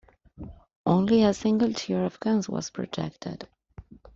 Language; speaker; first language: English; non-native, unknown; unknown